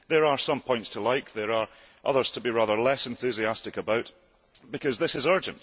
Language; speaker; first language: English; early bilingual, heritage; English